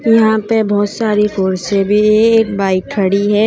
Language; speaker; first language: Hindi; native; Hindi